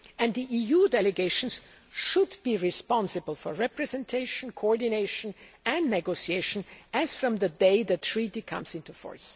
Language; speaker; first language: English; non-native, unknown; German